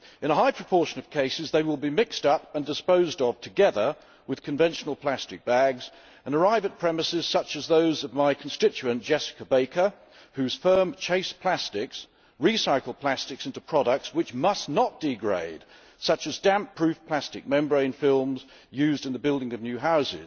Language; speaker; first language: English; native; English